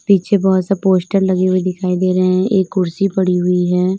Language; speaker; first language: Hindi; native; Hindi